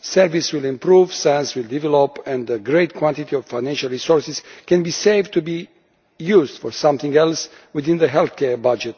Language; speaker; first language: English; non-native, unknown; Romanian